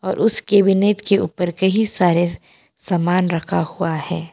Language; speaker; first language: Hindi; non-native, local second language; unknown